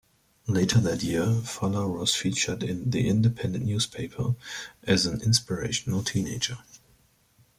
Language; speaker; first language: English; native; English